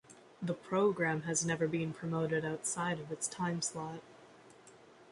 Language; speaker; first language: English; native; English